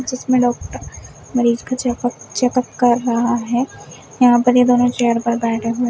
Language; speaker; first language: Hindi; native; Hindi